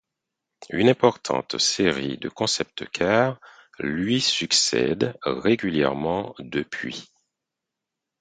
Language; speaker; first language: French; non-native, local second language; Haitian Creole